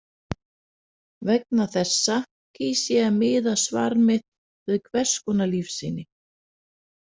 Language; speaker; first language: Icelandic; non-native, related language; Danish